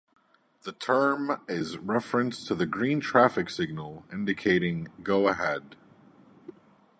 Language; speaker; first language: English; native; English